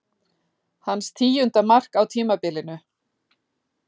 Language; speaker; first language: Icelandic; native; Icelandic